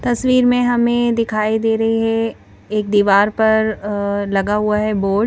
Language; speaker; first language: Hindi; native; Hindi